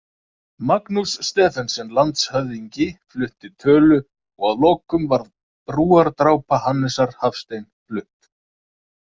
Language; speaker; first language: Icelandic; native; Icelandic